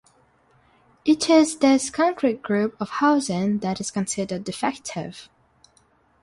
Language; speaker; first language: English; non-native, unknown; Russian